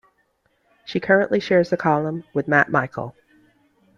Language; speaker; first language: English; native; English